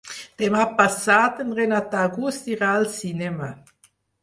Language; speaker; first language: Catalan; non-native, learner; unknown